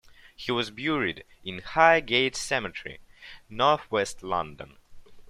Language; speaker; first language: English; non-native, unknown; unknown